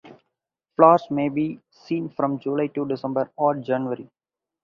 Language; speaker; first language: English; non-native, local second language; Tamil